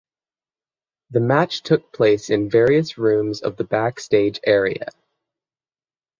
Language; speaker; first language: English; native; English